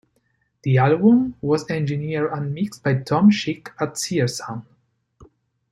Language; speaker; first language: English; non-native, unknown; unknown